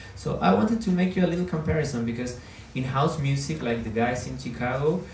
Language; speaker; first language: English; non-native, fluent; Spanish